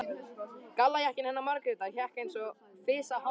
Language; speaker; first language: Icelandic; native; Icelandic